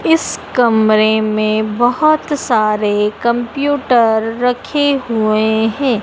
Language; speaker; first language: Hindi; native; Hindi